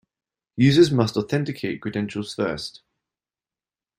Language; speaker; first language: English; native; English